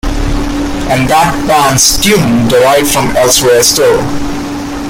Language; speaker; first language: English; non-native, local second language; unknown